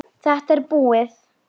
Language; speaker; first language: Icelandic; non-native, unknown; Polish